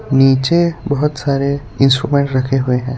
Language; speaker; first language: Hindi; non-native, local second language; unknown